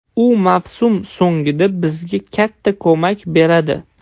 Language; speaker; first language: Uzbek; non-native, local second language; Russian